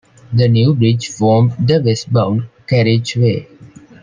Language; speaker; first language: English; non-native, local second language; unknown